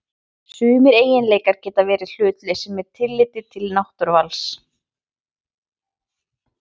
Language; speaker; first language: Icelandic; native; Icelandic